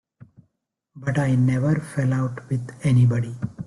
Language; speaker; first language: English; non-native, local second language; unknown